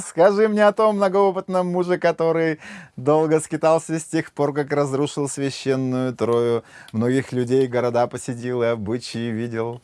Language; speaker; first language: Russian; native; Russian